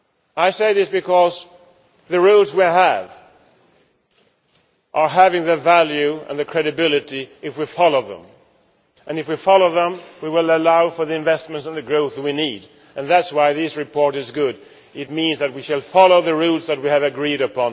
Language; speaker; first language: English; non-native, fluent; Swedish